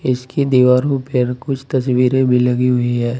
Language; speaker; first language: Hindi; native; Hindi